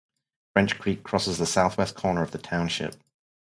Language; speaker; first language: English; native; English